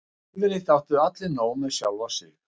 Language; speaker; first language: Icelandic; non-native, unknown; Russian